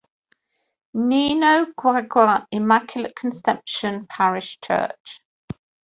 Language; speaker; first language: English; native; English